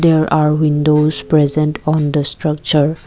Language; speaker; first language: English; non-native, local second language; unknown